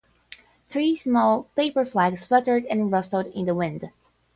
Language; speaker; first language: English; non-native, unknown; Portuguese